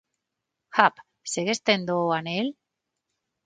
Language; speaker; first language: Galician; non-native, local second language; Spanish